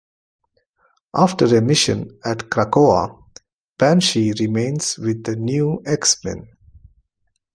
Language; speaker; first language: English; non-native, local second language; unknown